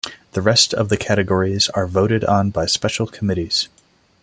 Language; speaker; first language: English; non-native, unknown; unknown